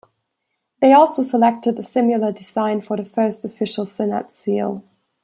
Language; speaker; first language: English; non-native, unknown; German